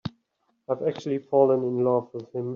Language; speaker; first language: English; native; English